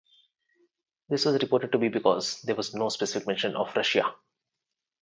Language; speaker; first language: English; non-native, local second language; Telugu